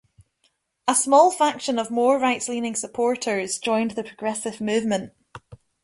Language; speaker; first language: English; native; English